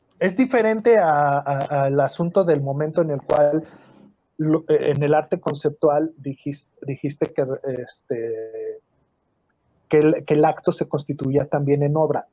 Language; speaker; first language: Spanish; native; Spanish